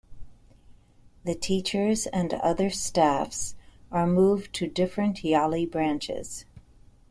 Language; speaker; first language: English; native; English